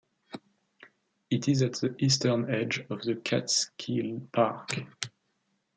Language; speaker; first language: English; non-native, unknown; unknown